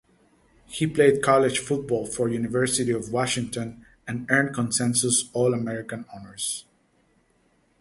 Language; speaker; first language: English; native; English